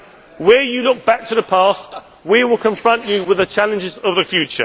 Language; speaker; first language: English; native; English